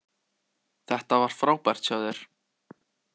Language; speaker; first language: Icelandic; native; Icelandic